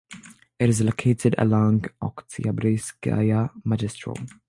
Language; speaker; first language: English; non-native, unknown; French